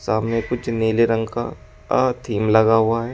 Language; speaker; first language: Hindi; native; Hindi